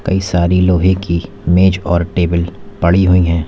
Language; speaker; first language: Hindi; native; Hindi